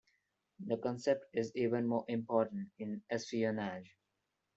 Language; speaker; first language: English; non-native, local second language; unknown